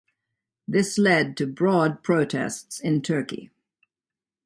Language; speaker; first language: English; native; English